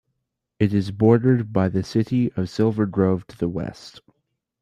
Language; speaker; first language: English; native; English